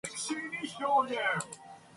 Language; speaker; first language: English; non-native, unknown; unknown